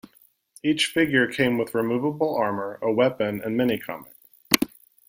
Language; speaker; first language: English; native; English